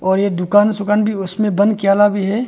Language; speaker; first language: Hindi; non-native, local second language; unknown